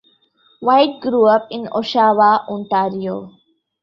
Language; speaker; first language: English; non-native, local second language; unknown